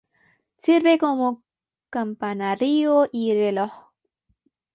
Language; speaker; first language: Spanish; non-native, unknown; Bangla